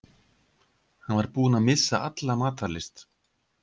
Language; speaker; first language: Icelandic; native; Icelandic